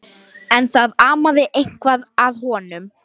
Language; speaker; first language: Icelandic; non-native, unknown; Lithuanian